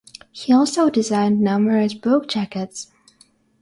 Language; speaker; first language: English; non-native, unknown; Russian